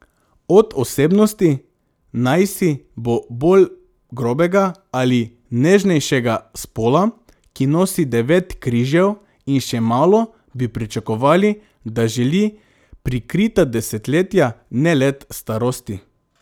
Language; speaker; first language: Slovenian; non-native, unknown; Macedonian